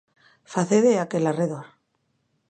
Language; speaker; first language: Galician; native; Galician